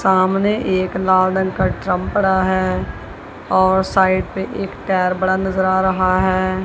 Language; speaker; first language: Hindi; non-native, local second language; Punjabi